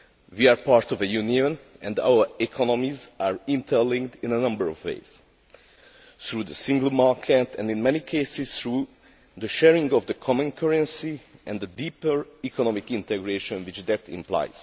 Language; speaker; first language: English; non-native, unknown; Hungarian